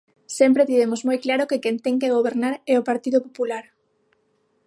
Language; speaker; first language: Galician; non-native, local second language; Spanish